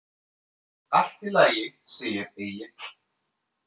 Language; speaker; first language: Icelandic; non-native, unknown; French